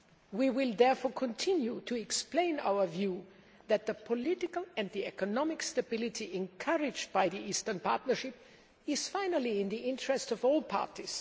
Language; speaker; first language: English; non-native, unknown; German